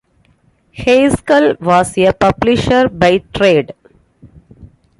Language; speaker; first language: English; non-native, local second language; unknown